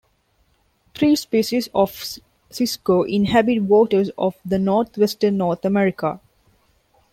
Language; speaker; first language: English; non-native, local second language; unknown